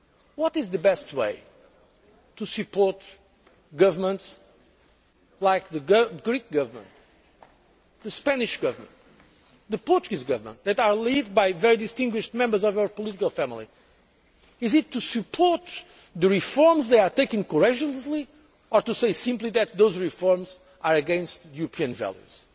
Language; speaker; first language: English; non-native, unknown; Portuguese